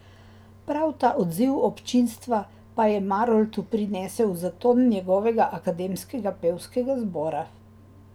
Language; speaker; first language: Slovenian; native; Slovenian